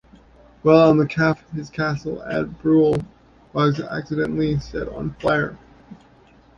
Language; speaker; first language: English; native; English